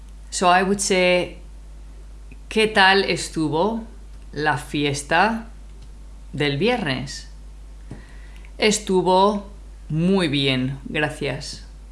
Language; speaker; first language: Spanish; native; Spanish